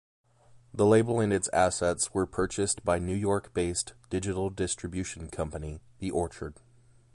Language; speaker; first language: English; native; English